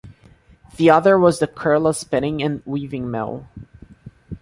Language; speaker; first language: English; non-native, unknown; Portuguese